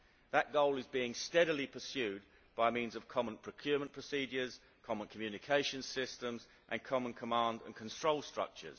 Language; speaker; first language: English; native; English